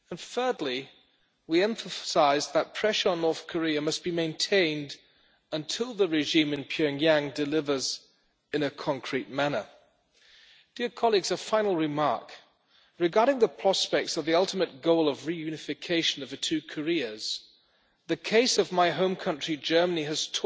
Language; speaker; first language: English; non-native, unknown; German